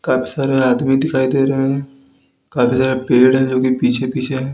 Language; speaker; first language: Hindi; native; Hindi